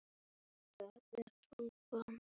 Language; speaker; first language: Icelandic; native; Icelandic